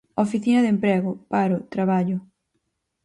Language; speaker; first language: Galician; native; Galician